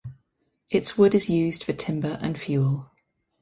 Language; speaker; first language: English; native; English